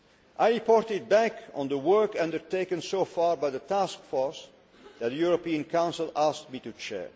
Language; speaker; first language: English; non-native, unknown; Dutch